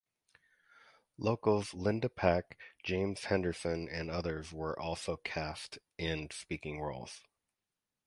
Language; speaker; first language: English; native; English